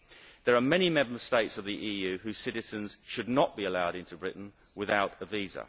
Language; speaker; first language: English; native; English